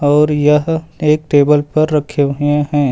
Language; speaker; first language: Hindi; native; Hindi